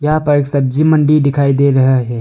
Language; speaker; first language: Hindi; non-native, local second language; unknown